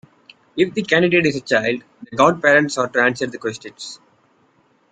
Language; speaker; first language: English; non-native, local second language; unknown